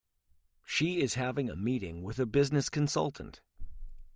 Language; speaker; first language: English; native; English